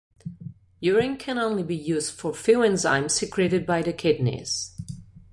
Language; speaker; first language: English; non-native, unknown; Catalan